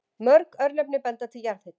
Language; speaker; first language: Icelandic; native; Icelandic